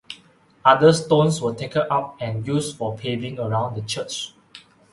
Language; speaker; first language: English; non-native, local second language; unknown